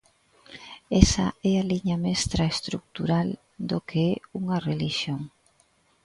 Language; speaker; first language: Galician; native; Galician